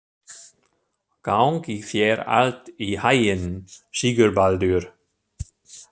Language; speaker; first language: Icelandic; non-native, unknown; German